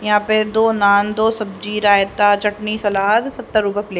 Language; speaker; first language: Hindi; native; Hindi